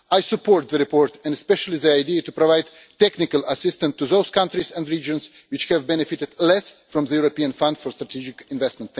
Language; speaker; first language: English; non-native, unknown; Russian